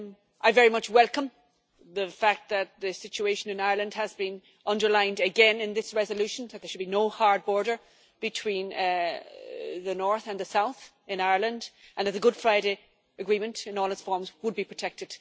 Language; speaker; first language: English; native; English